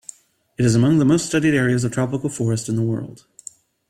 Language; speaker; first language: English; native; English